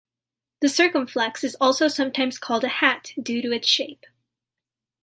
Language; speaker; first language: English; native; English